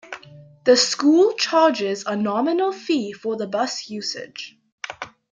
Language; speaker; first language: English; native; English